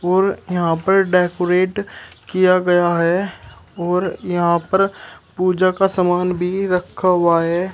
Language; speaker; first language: Hindi; native; Hindi